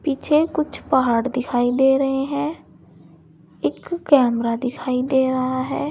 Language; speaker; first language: Hindi; native; Hindi